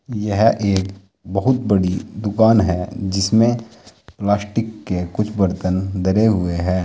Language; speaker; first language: Hindi; native; Hindi